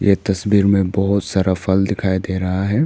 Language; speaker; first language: Hindi; non-native, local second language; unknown